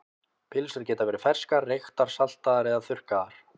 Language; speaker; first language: Icelandic; native; Icelandic